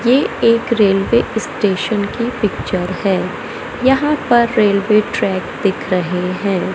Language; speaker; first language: Hindi; native; Hindi